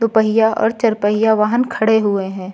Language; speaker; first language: Hindi; native; Hindi